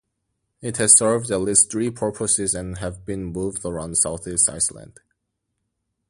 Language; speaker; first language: English; non-native, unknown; Korean